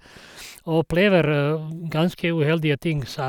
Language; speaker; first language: Norwegian; non-native, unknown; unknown